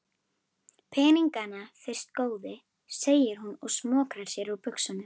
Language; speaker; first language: Icelandic; native; Icelandic